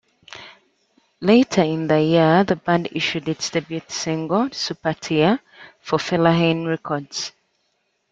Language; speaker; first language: English; native; English